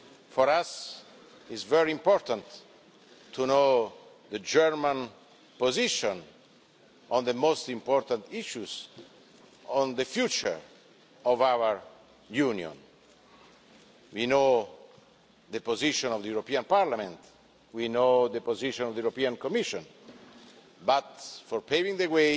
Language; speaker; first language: English; non-native, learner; Italian